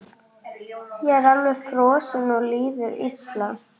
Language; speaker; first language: Icelandic; native; Icelandic